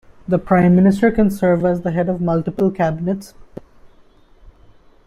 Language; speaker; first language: English; non-native, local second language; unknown